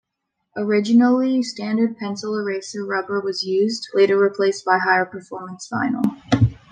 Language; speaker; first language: English; native; English